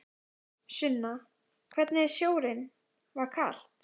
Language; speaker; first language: Icelandic; native; Icelandic